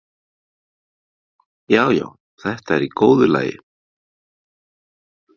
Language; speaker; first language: Icelandic; native; Icelandic